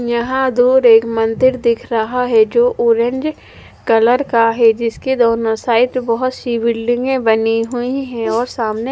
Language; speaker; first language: Hindi; non-native, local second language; Punjabi